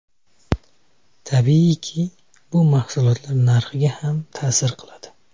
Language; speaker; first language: Uzbek; native; Uzbek